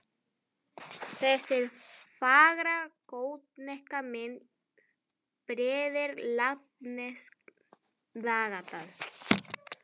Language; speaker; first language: Icelandic; non-native, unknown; Spanish